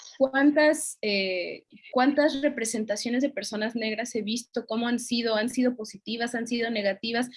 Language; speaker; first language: Spanish; native; Spanish